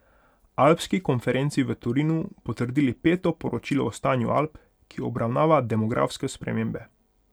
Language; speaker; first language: Slovenian; non-native, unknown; Hungarian